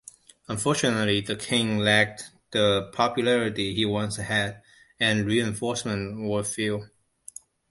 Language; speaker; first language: English; non-native, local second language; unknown